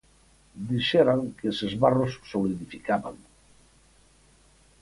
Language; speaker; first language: Galician; native; Galician